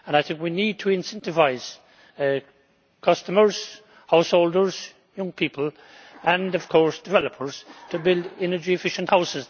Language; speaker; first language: English; native; English